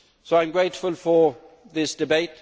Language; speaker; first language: English; non-native, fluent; Swedish